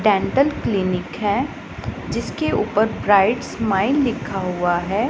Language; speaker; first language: Hindi; non-native, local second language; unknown